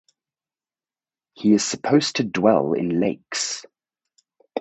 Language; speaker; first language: English; native; English